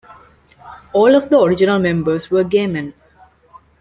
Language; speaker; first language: English; non-native, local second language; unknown